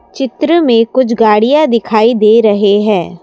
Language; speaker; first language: Hindi; non-native, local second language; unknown